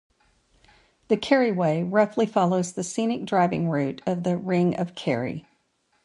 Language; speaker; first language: English; native; English